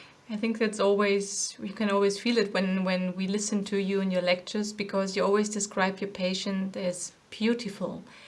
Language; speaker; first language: English; non-native, fluent; German